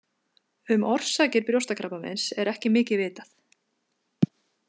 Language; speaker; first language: Icelandic; native; Icelandic